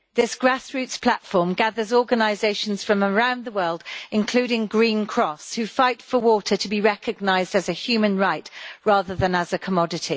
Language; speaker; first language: English; native; English